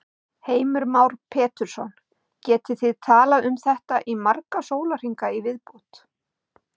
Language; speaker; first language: Icelandic; native; Icelandic